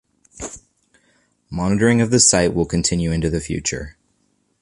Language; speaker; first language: English; native; English